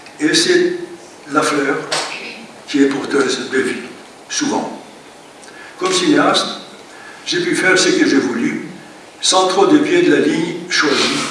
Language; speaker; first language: French; non-native, fluent; Greek